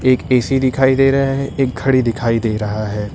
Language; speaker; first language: Hindi; native; Hindi